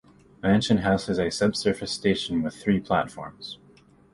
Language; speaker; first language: English; native; English